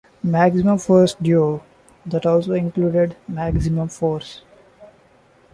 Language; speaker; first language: English; non-native, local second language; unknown